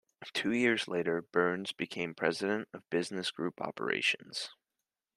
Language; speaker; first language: English; native; English